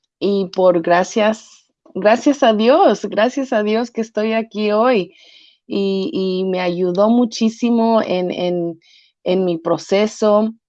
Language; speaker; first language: Spanish; early bilingual, heritage; Spanish